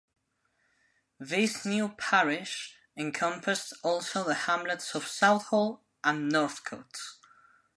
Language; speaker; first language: English; non-native, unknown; Spanish